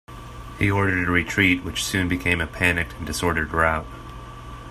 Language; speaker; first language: English; native; English